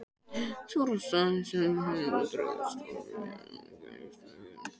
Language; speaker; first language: Icelandic; native; Icelandic